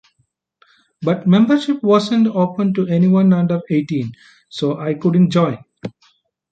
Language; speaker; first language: English; non-native, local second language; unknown